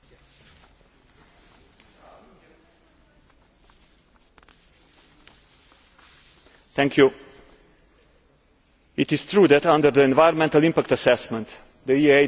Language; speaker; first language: English; non-native, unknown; Slovenian